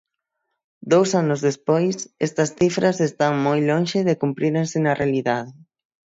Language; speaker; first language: Galician; native; Galician